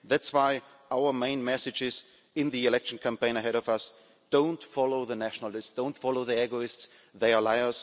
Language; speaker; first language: English; non-native, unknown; German